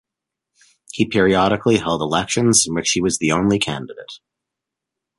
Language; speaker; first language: English; native; English